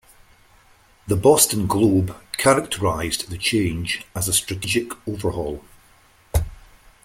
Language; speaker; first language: English; native; English